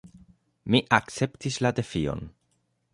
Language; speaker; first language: Esperanto; non-native, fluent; Spanish